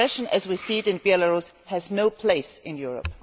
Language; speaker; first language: English; non-native, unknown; German